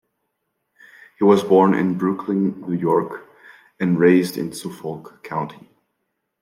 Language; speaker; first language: English; non-native, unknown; French